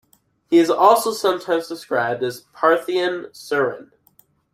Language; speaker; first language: English; native; English